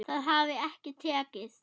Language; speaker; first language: Icelandic; non-native, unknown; German